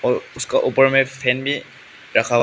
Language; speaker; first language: Hindi; non-native, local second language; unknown